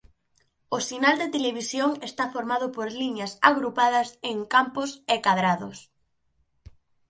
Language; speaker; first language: Galician; native; Galician